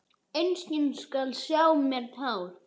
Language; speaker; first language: Icelandic; native; Icelandic